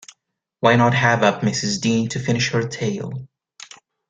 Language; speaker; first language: English; native; English